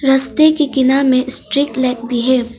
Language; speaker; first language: Hindi; non-native, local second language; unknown